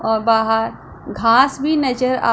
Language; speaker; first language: Hindi; non-native, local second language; Punjabi